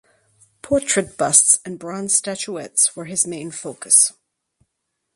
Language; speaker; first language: English; native; English